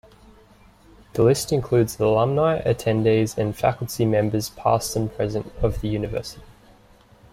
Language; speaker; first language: English; native; English